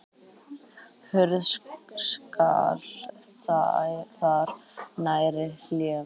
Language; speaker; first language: Icelandic; native; Icelandic